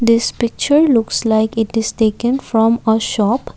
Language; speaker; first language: English; non-native, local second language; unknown